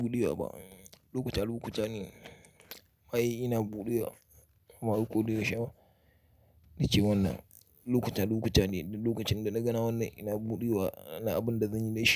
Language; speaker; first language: Hausa; native; Hausa